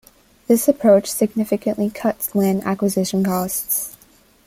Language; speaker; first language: English; native; English